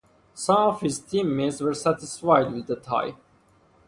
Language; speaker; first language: English; non-native, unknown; Persian